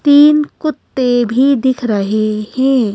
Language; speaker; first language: Hindi; native; Hindi